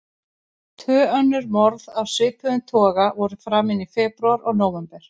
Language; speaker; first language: Icelandic; native; Icelandic